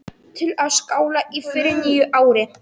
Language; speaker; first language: Icelandic; non-native, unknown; Polish